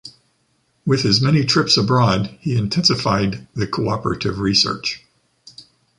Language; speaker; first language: English; native; English